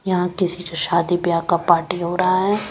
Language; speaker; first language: Hindi; non-native, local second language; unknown